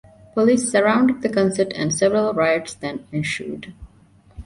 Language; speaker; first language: English; non-native, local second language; Divehi